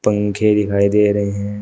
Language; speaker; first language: Hindi; native; Hindi